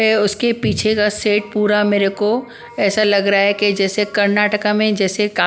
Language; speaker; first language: Hindi; non-native, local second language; Punjabi